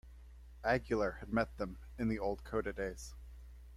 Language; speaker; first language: English; native; English